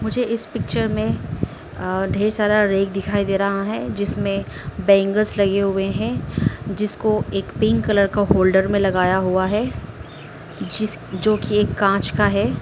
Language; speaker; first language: Hindi; early bilingual, other home language; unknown